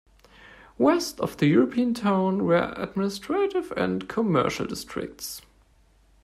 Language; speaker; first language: English; non-native, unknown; German